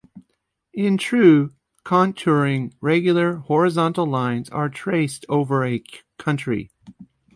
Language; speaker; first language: English; native; English